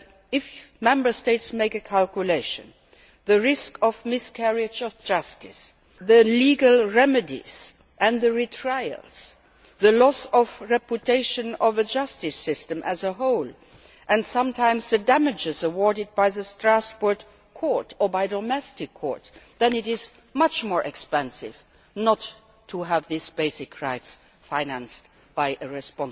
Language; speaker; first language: English; non-native, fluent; Luxembourgish